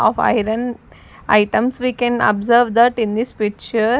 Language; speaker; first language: English; non-native, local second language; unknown